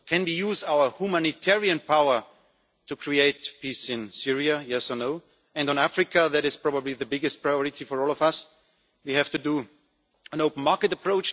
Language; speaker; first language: English; non-native, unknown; German